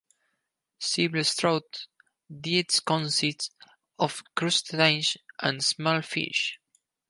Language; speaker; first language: English; non-native, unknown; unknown